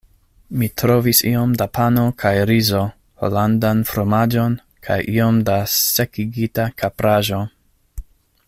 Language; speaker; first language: Esperanto; non-native, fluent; English